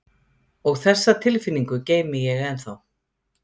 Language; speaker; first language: Icelandic; native; Icelandic